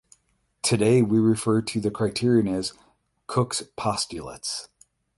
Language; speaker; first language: English; native; English